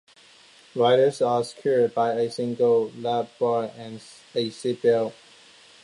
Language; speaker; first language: English; non-native, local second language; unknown